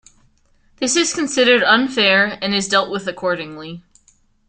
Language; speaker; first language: English; native; English